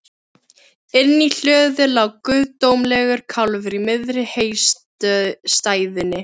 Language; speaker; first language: Icelandic; non-native, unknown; Filipino